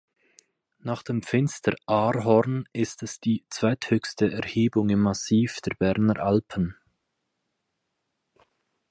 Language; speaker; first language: German; native; German